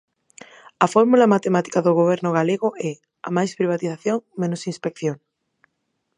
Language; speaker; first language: Galician; non-native, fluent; Spanish